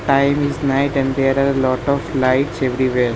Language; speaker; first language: English; non-native, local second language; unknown